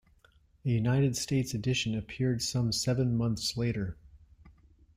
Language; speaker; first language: English; native; English